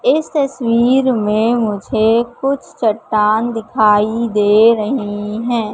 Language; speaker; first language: Hindi; native; Hindi